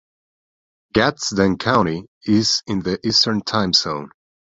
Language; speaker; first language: English; non-native, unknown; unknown